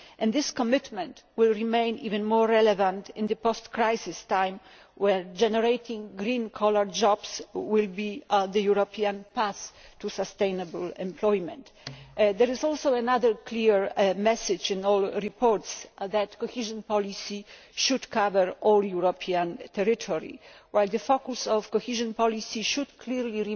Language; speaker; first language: English; non-native, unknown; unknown